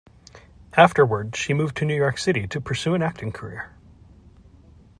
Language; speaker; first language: English; native; English